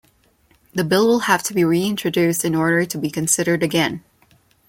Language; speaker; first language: English; non-native, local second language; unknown